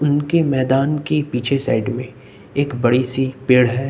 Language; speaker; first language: Hindi; native; Hindi